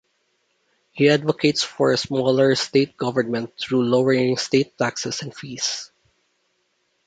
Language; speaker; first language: English; non-native, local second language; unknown